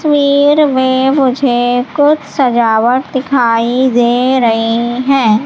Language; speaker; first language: Hindi; native; Hindi